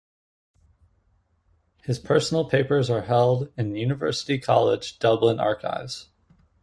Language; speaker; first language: English; native; English